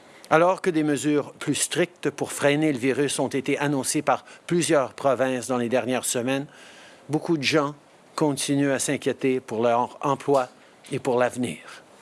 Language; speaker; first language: French; early bilingual, heritage; French